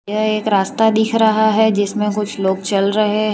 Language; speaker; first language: Hindi; non-native, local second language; Gujarati